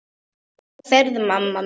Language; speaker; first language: Icelandic; non-native, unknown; Polish